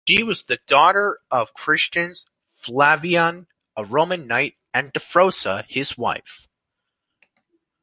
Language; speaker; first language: English; native; English